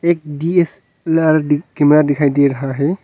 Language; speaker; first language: Hindi; non-native, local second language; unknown